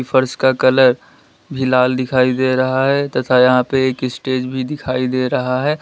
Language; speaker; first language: Hindi; native; Hindi